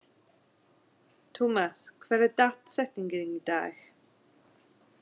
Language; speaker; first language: Icelandic; non-native, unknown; English